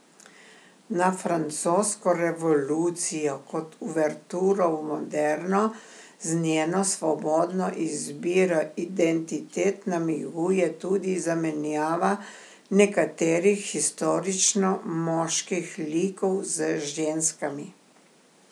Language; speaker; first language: Slovenian; native; Slovenian